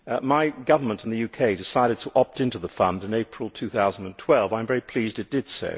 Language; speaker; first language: English; native; English